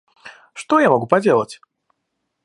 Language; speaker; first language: Russian; native; Russian